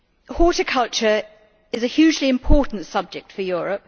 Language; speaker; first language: English; native; English